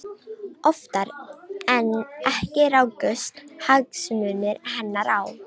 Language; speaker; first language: Icelandic; non-native, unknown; Romanian